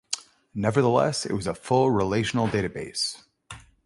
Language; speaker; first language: English; native; English